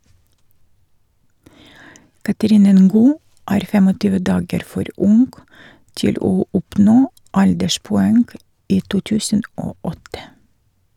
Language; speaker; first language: Norwegian; non-native, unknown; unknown